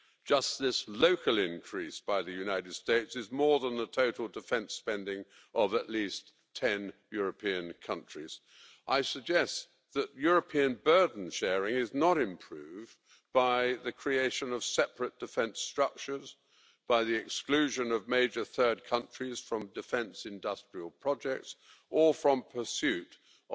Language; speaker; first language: English; native; English